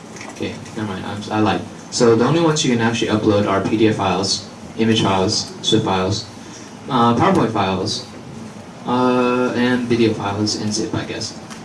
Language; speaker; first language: English; early bilingual, other home language; Chinese